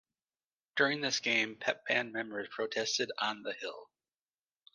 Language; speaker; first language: English; native; English